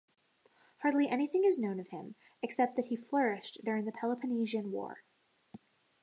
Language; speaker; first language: English; native; English